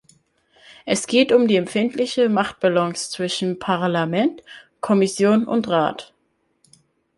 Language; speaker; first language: German; native; German